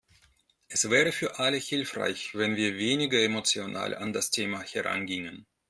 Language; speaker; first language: German; non-native, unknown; Russian